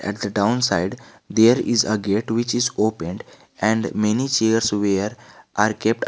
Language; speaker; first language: English; non-native, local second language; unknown